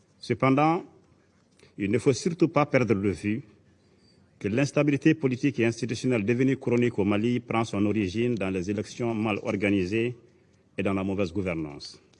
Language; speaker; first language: French; non-native, local second language; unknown